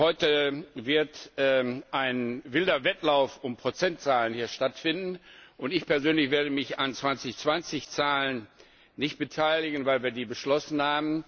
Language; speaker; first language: German; non-native, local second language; Luxembourgish